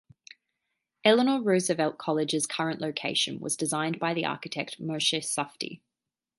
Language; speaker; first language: English; native; English